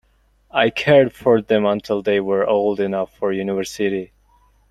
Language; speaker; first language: English; non-native, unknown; Mongolian